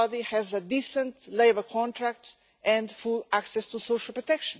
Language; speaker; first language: English; non-native, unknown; Portuguese